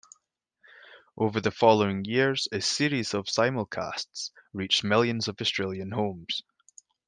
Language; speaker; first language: English; native; English